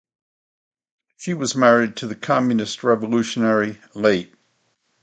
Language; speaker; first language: English; native; English